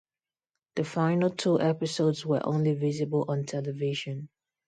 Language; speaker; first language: English; non-native, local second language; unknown